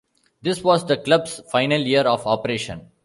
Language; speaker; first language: English; non-native, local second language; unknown